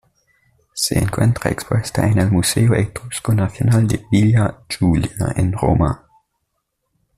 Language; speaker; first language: Spanish; native; Spanish